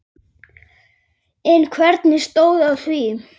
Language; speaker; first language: Icelandic; native; Icelandic